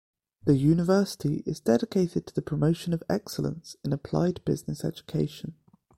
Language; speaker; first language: English; native; English